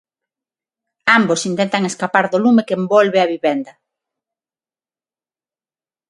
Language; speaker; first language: Galician; non-native, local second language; Spanish